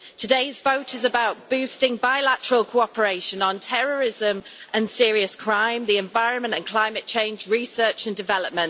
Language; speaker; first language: English; native; English